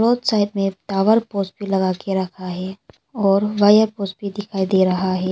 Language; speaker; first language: Hindi; non-native, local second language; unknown